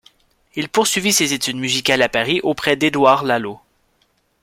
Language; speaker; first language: French; native; French